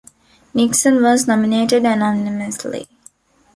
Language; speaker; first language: English; non-native, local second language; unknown